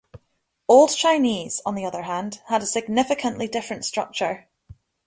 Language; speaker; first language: English; native; English